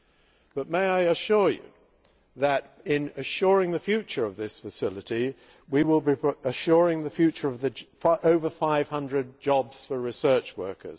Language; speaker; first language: English; native; English